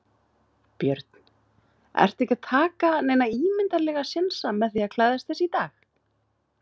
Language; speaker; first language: Icelandic; native; Icelandic